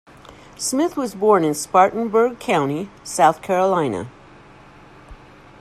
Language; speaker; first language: English; native; English